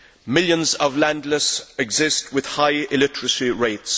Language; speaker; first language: English; native; English